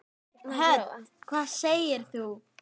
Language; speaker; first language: Icelandic; native; Icelandic